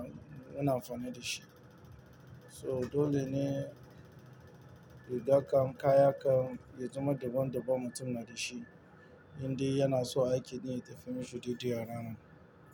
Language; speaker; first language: Hausa; non-native, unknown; Yoruba